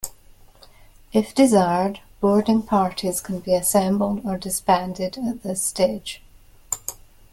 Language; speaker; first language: English; native; English